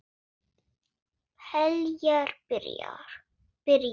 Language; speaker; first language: Icelandic; non-native, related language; Swedish